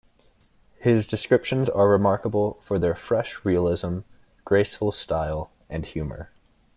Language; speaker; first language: English; native; English